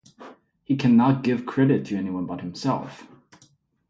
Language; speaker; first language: English; non-native, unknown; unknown